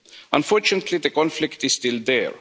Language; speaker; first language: English; non-native, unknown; Estonian